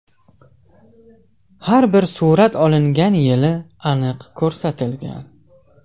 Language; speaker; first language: Uzbek; non-native, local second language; Tajik